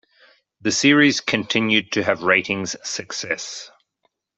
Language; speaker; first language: English; native; English